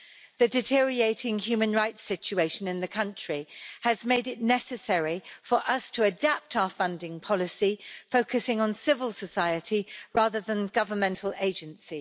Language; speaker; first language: English; native; English